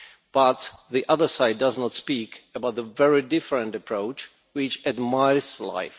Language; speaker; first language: English; non-native, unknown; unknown